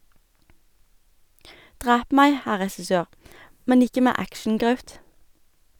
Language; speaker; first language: Norwegian; native; Norwegian